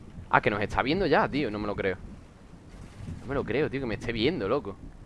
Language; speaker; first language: Spanish; native; Spanish